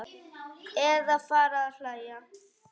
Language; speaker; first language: Icelandic; native; Icelandic